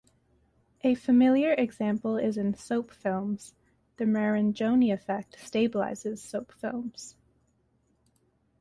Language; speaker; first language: English; native; English